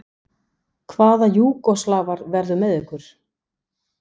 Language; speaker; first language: Icelandic; non-native, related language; Danish